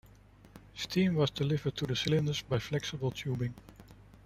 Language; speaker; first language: English; non-native, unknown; Dutch